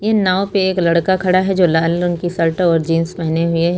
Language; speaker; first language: Hindi; native; Hindi